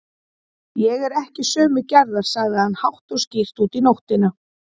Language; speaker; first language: Icelandic; native; Icelandic